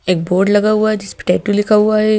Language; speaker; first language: Hindi; native; Hindi